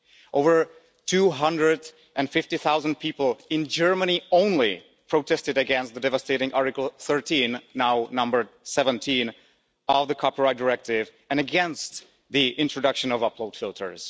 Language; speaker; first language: English; non-native, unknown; Czech